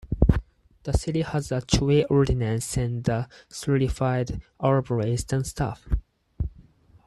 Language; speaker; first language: English; non-native, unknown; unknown